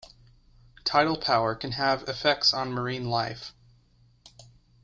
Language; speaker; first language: English; native; English